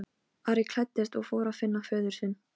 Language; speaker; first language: Icelandic; non-native, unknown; Polish